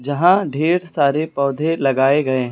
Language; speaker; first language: Hindi; native; Hindi